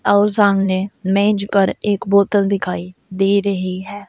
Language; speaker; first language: Hindi; native; Hindi